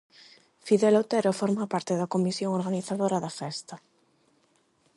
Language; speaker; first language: Galician; non-native, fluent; Spanish